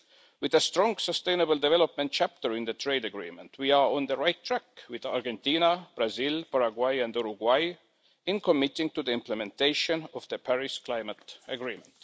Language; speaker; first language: English; non-native, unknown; Estonian